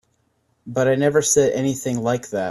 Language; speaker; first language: English; native; English